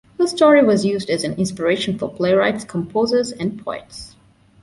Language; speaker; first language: English; non-native, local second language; Divehi